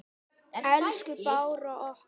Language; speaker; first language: Icelandic; native; Icelandic